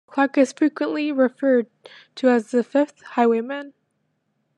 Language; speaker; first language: English; native; English